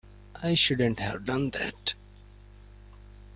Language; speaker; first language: English; non-native, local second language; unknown